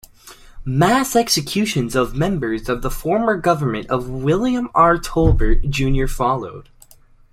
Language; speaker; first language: English; native; English